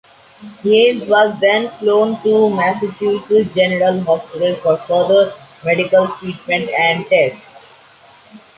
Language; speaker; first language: English; non-native, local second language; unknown